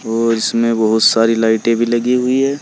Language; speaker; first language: Hindi; native; Hindi